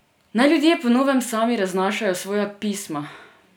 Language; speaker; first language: Slovenian; non-native, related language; Serbian